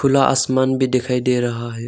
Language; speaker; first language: Hindi; non-native, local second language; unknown